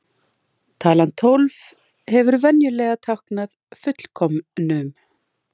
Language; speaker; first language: Icelandic; native; Icelandic